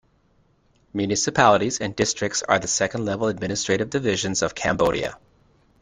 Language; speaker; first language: English; native; English